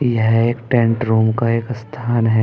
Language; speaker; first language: Hindi; native; Hindi